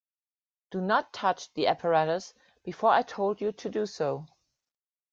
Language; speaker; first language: English; non-native, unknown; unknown